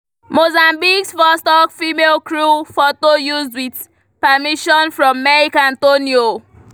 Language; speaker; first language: English; non-native, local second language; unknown